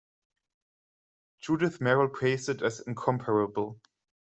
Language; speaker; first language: English; non-native, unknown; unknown